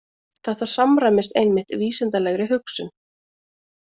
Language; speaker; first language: Icelandic; native; Icelandic